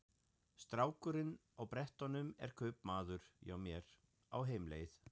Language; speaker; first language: Icelandic; non-native, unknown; German